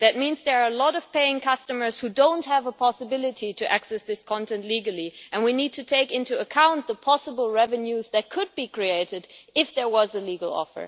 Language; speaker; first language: English; non-native, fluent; German